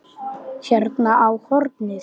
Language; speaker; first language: Icelandic; native; Icelandic